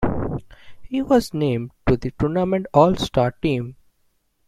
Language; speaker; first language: English; non-native, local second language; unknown